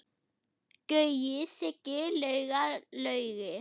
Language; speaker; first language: Icelandic; non-native, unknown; German